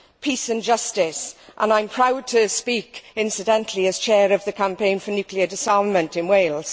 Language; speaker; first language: English; native; English